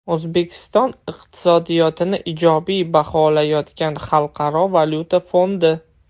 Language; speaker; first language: Uzbek; non-native, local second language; Russian